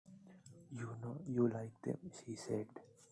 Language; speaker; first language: English; non-native, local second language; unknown